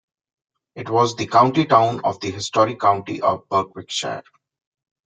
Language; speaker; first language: English; non-native, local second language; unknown